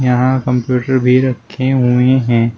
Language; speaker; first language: Hindi; native; Hindi